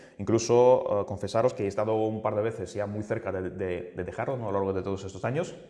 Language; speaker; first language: Spanish; non-native, fluent; Russian